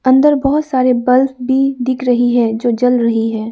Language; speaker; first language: Hindi; non-native, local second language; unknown